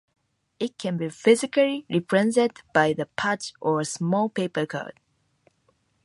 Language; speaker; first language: English; non-native, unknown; Japanese